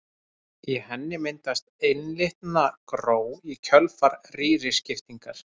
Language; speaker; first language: Icelandic; native; Icelandic